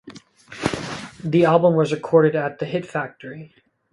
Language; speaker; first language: English; native; English